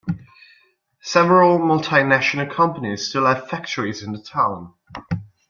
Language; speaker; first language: English; non-native, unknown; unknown